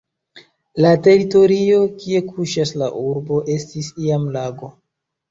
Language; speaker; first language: Esperanto; non-native, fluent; Chinese